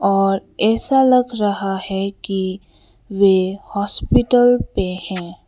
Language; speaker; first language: Hindi; non-native, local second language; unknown